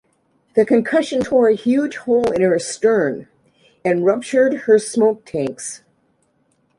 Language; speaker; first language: English; native; English